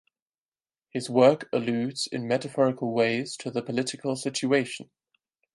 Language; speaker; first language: English; non-native, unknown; German